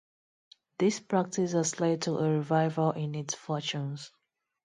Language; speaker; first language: English; non-native, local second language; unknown